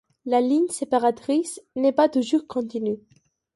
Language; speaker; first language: French; non-native, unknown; Catalan